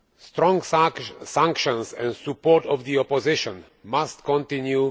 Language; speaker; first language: English; non-native, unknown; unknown